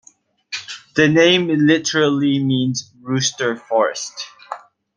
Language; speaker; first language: English; non-native, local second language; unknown